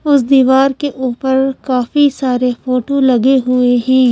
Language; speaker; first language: Hindi; native; Hindi